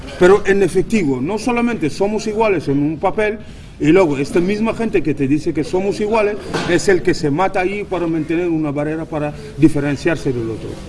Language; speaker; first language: Spanish; non-native, fluent; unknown